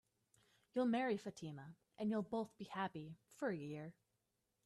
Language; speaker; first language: English; native; English